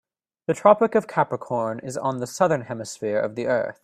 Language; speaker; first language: English; native; English